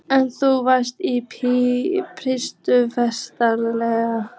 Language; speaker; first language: Icelandic; native; Icelandic